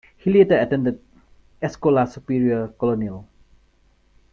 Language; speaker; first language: English; non-native, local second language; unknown